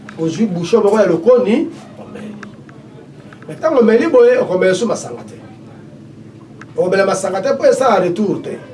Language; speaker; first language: Lingala; native; Lingala